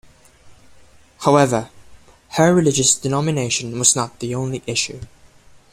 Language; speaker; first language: English; non-native, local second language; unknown